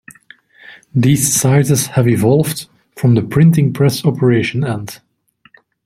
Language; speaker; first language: English; native; English